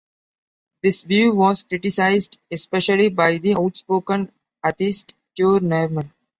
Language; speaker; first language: English; non-native, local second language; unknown